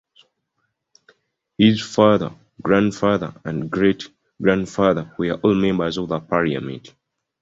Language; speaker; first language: English; non-native, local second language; Ganda